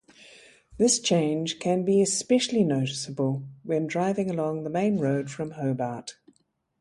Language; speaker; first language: English; native; English